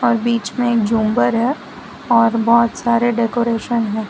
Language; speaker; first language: Hindi; non-native, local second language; Gujarati